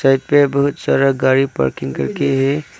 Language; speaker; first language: Hindi; early bilingual, other home language; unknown